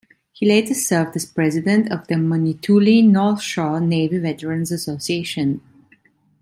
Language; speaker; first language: English; non-native, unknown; Italian